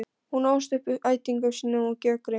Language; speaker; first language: Icelandic; non-native, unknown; Polish